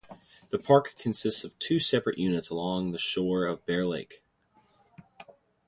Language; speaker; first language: English; native; English